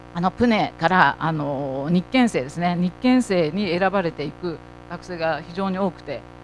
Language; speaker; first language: Japanese; native; Japanese